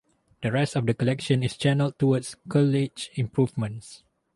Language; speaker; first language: English; non-native, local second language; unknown